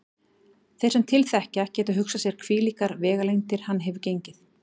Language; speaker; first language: Icelandic; native; Icelandic